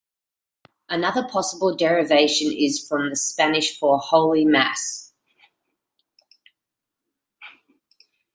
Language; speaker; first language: English; native; English